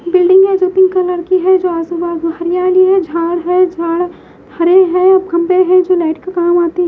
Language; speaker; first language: Hindi; native; Hindi